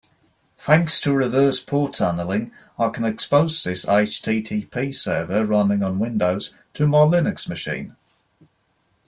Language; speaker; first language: English; native; English